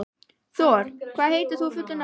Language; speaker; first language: Icelandic; native; Icelandic